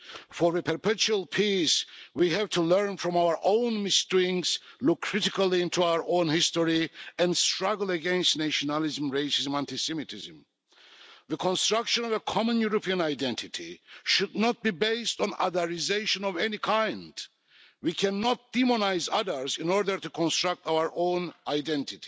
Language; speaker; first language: English; non-native, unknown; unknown